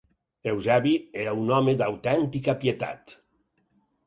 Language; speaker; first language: Catalan; native; Catalan